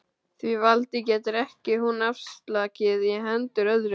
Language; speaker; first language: Icelandic; native; Icelandic